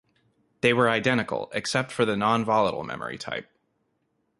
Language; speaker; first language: English; native; English